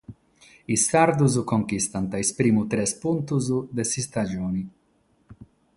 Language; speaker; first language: Sardinian; non-native, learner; Catalan